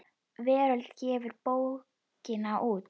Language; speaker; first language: Icelandic; native; Icelandic